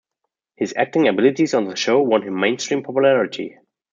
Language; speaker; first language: English; non-native, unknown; German